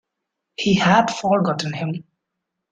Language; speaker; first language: English; non-native, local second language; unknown